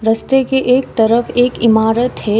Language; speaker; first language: Hindi; non-native, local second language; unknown